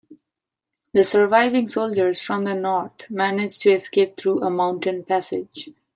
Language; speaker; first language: English; non-native, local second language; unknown